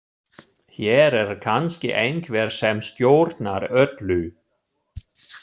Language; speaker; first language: Icelandic; non-native, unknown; German